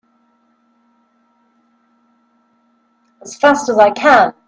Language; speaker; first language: English; native; English